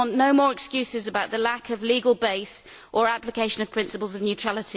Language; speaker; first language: English; native; English